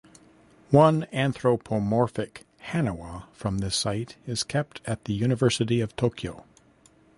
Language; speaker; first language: English; native; English